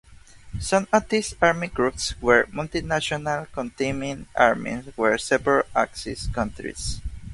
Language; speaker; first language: English; non-native, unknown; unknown